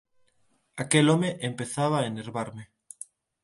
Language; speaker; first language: Galician; non-native, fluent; Spanish